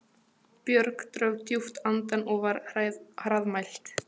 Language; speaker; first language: Icelandic; non-native, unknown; Polish